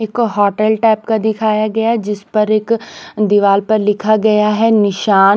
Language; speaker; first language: Hindi; non-native, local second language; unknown